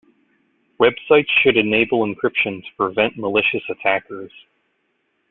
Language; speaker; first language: English; native; English